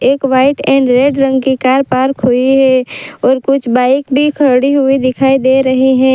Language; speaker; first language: Hindi; non-native, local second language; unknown